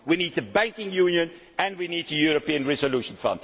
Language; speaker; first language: English; non-native, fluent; Dutch